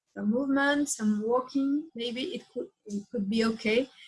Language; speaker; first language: English; non-native, learner; French